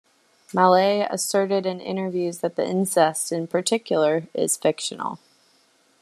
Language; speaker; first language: English; native; English